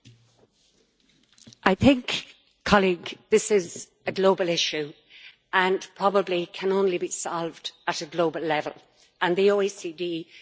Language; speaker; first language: English; native; English